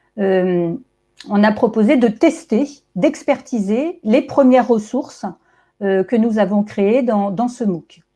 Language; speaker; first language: French; native; French